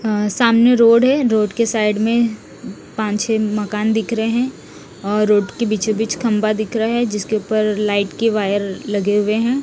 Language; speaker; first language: Hindi; non-native, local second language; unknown